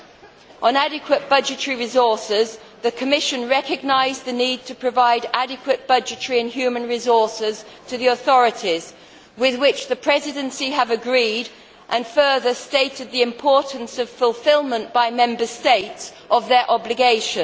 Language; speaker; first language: English; native; English